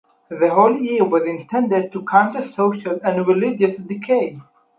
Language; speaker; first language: English; non-native, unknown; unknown